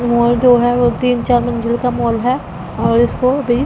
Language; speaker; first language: Hindi; non-native, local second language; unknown